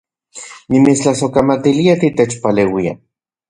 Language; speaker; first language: Central Puebla Nahuatl; non-native, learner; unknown